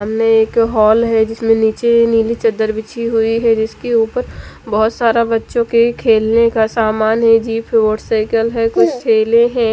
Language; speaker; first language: Hindi; non-native, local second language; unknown